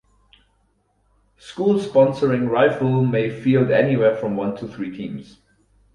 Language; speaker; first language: English; non-native, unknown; German